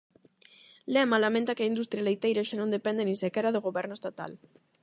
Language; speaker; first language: Galician; non-native, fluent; Spanish